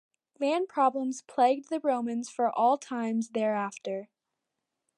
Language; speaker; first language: English; native; English